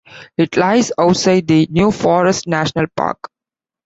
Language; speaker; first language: English; non-native, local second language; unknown